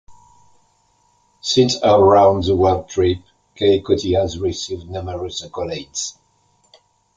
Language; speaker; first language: English; non-native, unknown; French